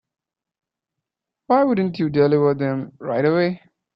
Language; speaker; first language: English; non-native, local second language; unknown